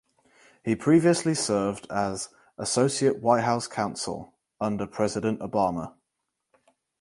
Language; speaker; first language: English; native; English